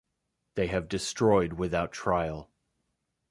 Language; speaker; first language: English; native; English